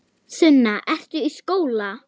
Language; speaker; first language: Icelandic; non-native, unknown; German